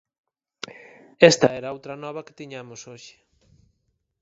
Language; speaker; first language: Galician; native; Galician